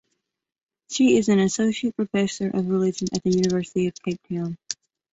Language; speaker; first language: English; native; English